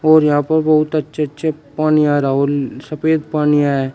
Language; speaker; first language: Hindi; native; Hindi